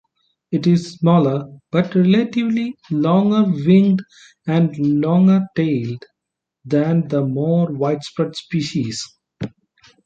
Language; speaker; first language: English; non-native, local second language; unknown